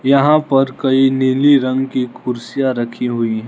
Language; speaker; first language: Hindi; non-native, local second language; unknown